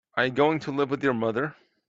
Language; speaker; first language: English; native; English